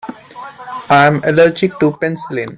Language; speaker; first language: English; non-native, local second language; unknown